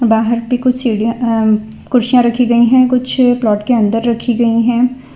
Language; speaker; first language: Hindi; non-native, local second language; Gujarati